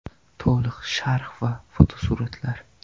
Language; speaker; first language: Uzbek; non-native, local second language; Kara-Kalpak